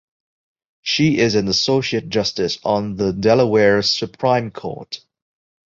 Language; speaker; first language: English; non-native, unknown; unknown